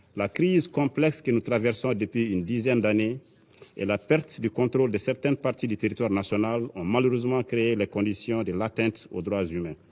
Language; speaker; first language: French; non-native, local second language; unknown